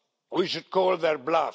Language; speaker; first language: English; non-native, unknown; Estonian